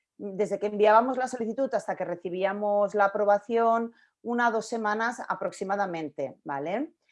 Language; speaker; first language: Spanish; native; Spanish